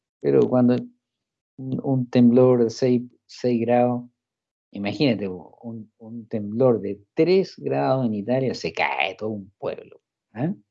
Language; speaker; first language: Spanish; non-native, fluent; English